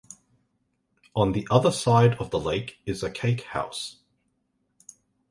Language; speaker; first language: English; native; English